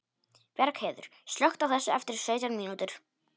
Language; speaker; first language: Icelandic; non-native, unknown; Polish